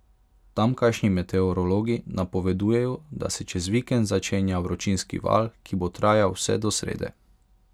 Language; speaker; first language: Slovenian; non-native, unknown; Hungarian